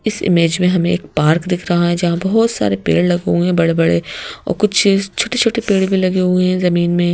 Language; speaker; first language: Hindi; native; Hindi